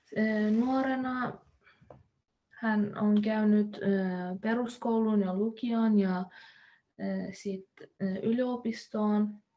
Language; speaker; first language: Finnish; non-native, learner; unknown